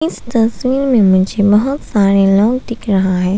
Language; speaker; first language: Hindi; non-native, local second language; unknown